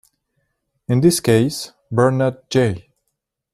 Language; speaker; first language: English; non-native, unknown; French